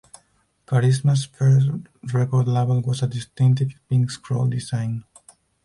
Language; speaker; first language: English; non-native, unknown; Spanish